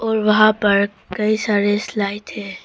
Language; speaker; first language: Hindi; early bilingual, other home language; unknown